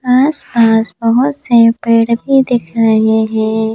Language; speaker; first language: Hindi; native; Hindi